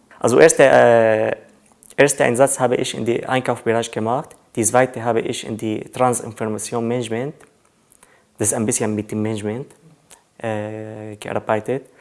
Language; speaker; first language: German; non-native, learner; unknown